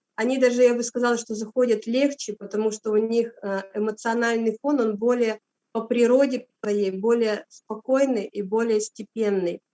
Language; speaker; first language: Russian; native; Russian